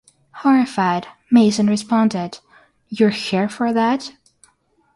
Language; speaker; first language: English; non-native, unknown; Russian